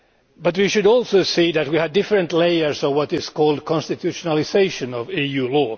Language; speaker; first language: English; non-native, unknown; Finnish